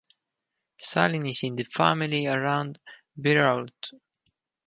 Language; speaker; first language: English; non-native, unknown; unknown